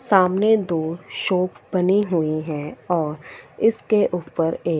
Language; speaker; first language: Hindi; non-native, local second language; Punjabi